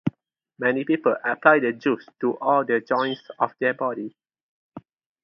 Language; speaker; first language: English; non-native, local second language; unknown